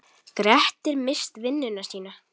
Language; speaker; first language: Icelandic; native; Icelandic